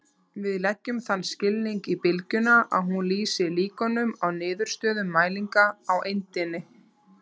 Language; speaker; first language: Icelandic; native; Icelandic